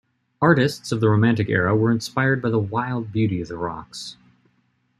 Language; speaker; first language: English; native; English